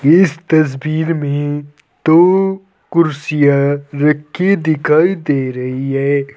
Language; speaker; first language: Hindi; native; Hindi